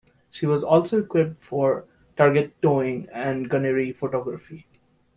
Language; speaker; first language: English; native; English